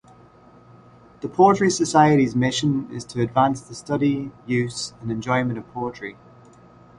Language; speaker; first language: English; native; English